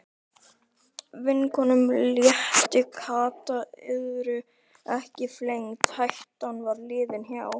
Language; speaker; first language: Icelandic; native; Icelandic